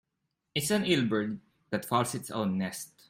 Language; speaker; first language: English; non-native, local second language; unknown